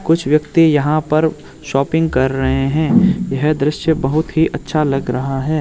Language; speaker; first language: Hindi; non-native, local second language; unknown